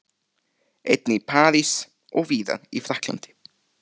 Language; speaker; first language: Icelandic; native; Icelandic